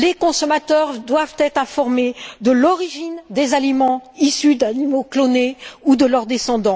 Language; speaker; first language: French; native; French